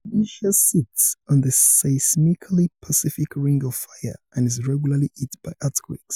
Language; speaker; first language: English; non-native, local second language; Yoruba